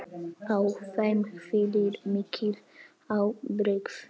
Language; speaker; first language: Icelandic; non-native, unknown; Polish